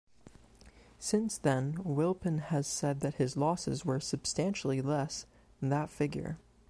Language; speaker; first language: English; native; English